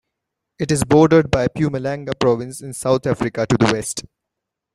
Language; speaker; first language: English; non-native, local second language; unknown